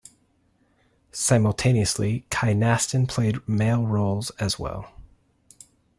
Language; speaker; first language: English; native; English